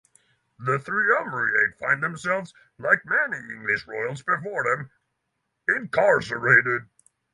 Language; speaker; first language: English; non-native, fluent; Norwegian